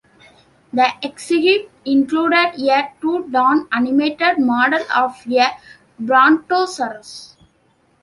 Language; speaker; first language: English; non-native, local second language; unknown